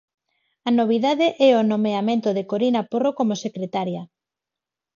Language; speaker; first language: Galician; non-native, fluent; Spanish